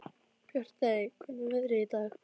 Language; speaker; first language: Icelandic; native; Icelandic